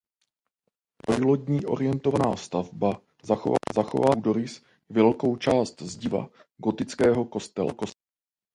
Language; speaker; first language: Czech; native; Czech